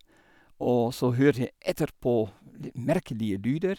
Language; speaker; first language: Norwegian; non-native, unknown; Dutch